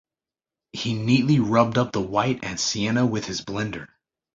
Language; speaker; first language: English; native; English